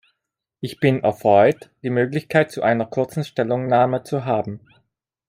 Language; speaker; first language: German; non-native, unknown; Italian